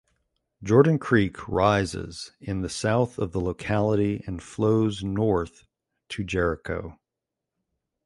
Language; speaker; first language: English; native; English